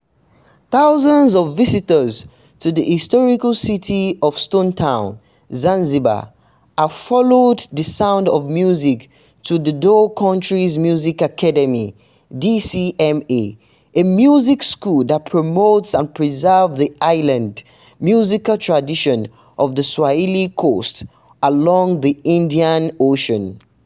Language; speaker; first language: English; non-native, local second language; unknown